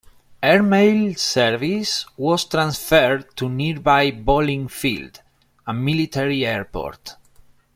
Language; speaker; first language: English; non-native, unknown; Spanish